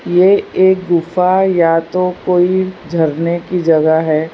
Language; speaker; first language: Hindi; non-native, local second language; Gujarati